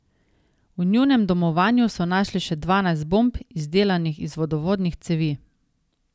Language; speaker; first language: Slovenian; native; Slovenian